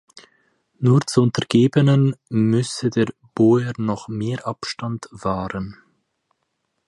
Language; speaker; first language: German; native; German